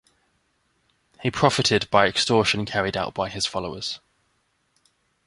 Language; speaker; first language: English; native; English